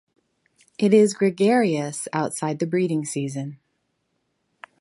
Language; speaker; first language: English; native; English